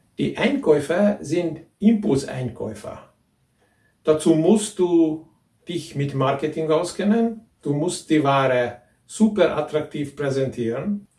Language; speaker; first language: German; non-native, fluent; Hungarian